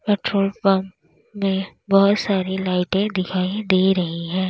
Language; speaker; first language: Hindi; native; Hindi